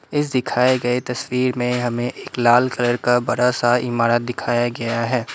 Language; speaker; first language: Hindi; non-native, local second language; Assamese